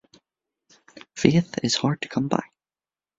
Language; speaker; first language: English; native; English